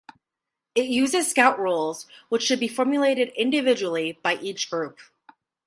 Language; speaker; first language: English; native; English